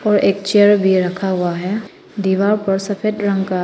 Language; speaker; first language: Hindi; non-native, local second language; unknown